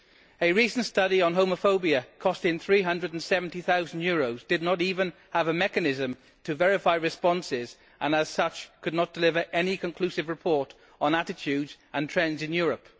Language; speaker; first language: English; native; English